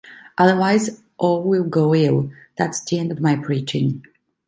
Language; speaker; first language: English; non-native, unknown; Italian